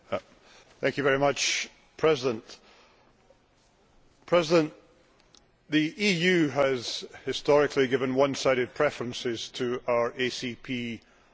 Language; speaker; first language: English; native; English